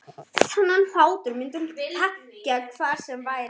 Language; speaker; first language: Icelandic; non-native, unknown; German